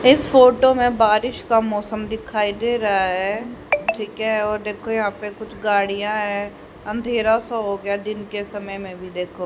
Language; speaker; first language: Hindi; native; Hindi